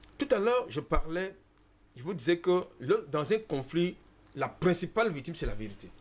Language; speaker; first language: French; non-native, local second language; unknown